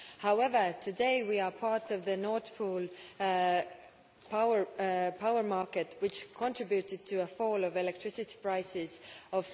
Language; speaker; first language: English; non-native, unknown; Estonian